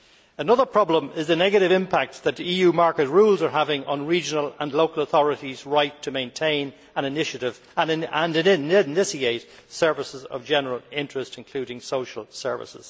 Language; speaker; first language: English; native; English